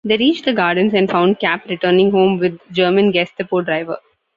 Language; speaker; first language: English; non-native, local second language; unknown